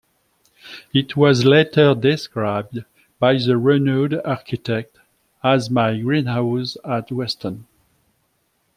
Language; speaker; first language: English; non-native, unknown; French